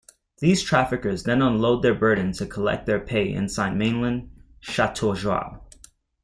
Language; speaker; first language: English; native; English